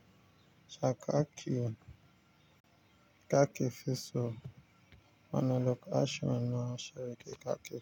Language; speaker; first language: Hausa; native; Hausa